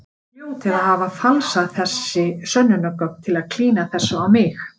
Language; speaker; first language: Icelandic; native; Icelandic